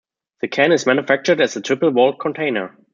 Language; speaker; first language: English; non-native, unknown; German